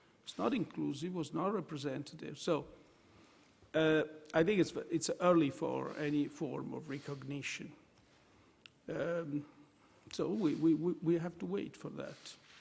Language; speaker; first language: English; non-native, fluent; Italian